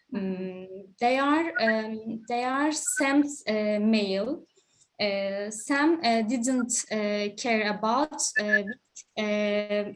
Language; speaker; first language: English; non-native, learner; Turkish